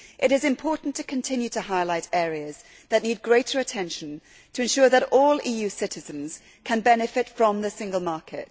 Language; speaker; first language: English; native; English